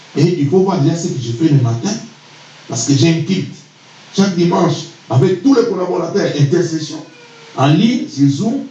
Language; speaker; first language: French; non-native, local second language; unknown